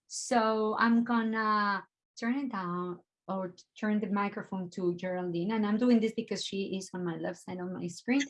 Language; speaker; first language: English; non-native, fluent; Spanish